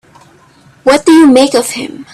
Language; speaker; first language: English; non-native, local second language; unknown